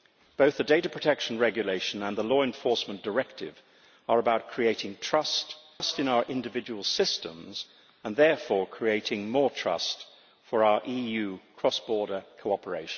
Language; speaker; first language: English; native; English